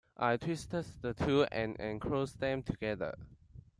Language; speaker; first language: English; non-native, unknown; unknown